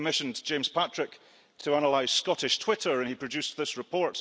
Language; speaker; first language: English; early bilingual, heritage; English